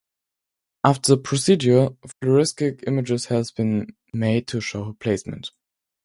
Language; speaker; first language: English; non-native, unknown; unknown